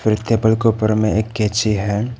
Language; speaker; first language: Hindi; non-native, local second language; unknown